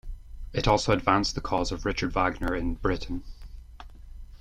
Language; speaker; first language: English; native; English